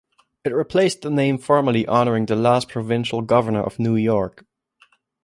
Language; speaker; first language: English; non-native, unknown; German